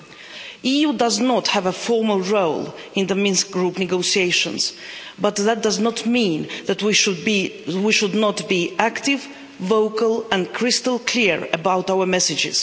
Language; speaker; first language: English; non-native, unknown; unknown